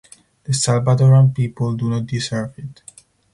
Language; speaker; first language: English; non-native, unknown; Spanish